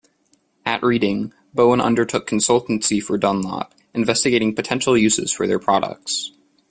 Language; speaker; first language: English; native; English